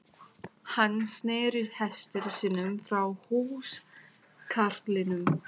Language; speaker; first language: Icelandic; non-native, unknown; Thai